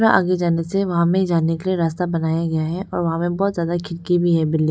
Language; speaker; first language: Hindi; non-native, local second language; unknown